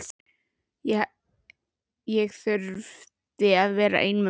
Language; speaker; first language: Icelandic; native; Icelandic